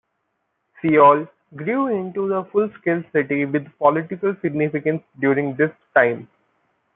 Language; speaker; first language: English; non-native, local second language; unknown